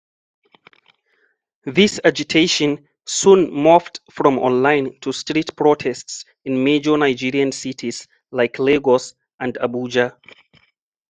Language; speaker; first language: English; non-native, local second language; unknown